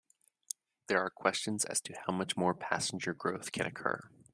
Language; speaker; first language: English; native; English